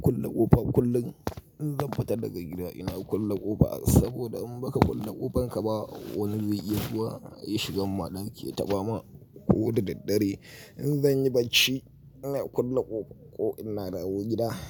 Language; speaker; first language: Hausa; native; Hausa